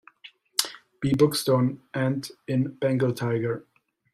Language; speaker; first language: English; non-native, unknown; German